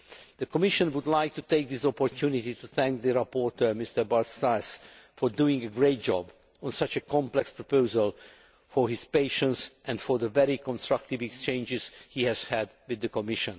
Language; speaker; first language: English; non-native, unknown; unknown